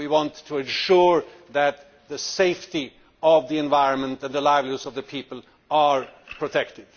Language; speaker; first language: English; non-native, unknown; Swedish